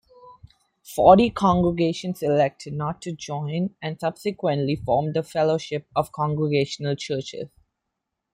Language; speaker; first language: English; non-native, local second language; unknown